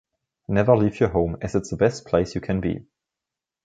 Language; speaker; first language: English; non-native, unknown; German